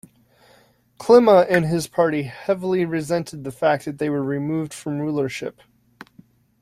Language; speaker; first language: English; native; English